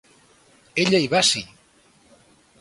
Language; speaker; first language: Catalan; native; Catalan